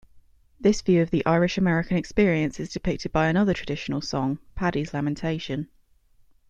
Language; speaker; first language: English; native; English